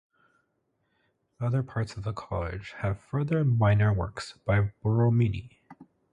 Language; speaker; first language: English; native; English